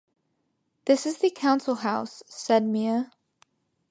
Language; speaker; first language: English; native; English